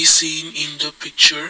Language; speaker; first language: English; non-native, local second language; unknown